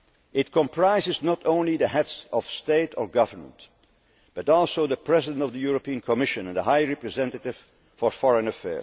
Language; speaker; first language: English; non-native, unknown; Dutch